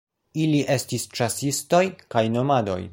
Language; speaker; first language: Esperanto; non-native, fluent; Polish